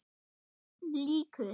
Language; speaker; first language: Icelandic; non-native, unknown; German